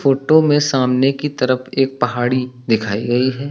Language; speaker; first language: Hindi; native; Hindi